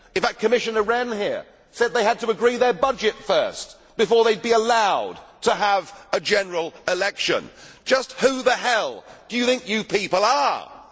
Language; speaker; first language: English; native; English